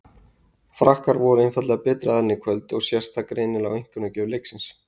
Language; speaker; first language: Icelandic; native; Icelandic